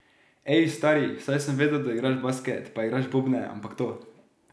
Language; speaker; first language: Slovenian; native; Slovenian